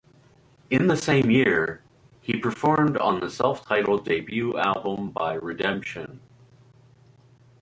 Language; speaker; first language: English; native; English